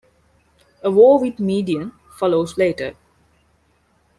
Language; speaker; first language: English; non-native, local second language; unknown